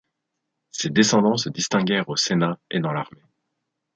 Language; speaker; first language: French; native; French